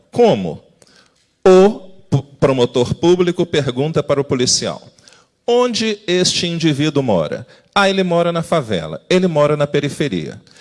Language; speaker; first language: Portuguese; native; Portuguese